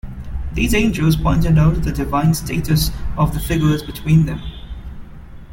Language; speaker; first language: English; non-native, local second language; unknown